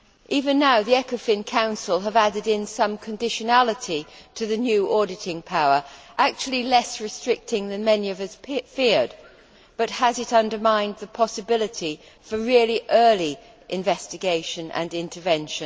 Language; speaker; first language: English; native; English